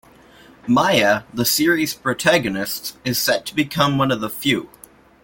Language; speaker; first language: English; native; English